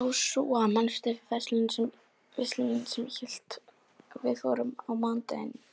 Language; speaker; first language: Icelandic; non-native, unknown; Polish